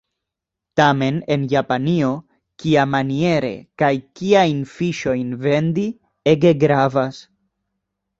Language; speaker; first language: Esperanto; non-native, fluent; Spanish